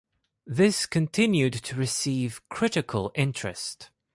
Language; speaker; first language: English; non-native, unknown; Greek